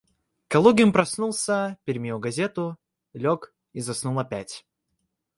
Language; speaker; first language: Russian; native; Russian